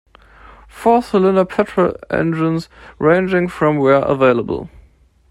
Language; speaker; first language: English; non-native, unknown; German